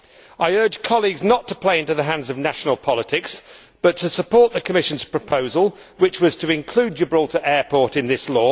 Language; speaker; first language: English; native; English